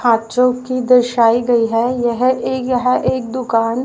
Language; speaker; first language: Hindi; native; Hindi